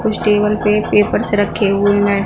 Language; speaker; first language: Hindi; non-native, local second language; Punjabi